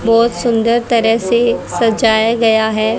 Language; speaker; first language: Hindi; native; Hindi